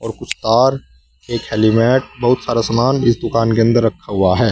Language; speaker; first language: Hindi; native; Hindi